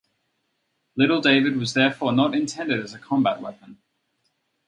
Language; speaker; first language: English; native; English